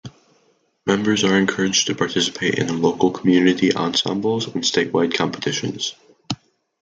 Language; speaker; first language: English; native; English